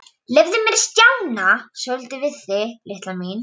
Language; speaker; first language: Icelandic; non-native, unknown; Polish